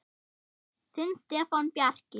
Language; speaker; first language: Icelandic; non-native, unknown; German